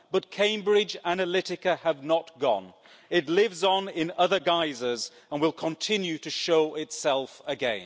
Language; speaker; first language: English; native; English